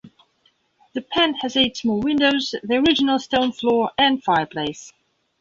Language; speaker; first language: English; non-native, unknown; Belarusian